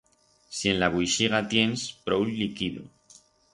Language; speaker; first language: Aragonese; non-native, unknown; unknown